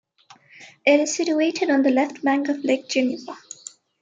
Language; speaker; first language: English; non-native, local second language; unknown